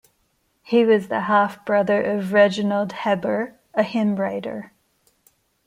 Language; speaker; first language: English; non-native, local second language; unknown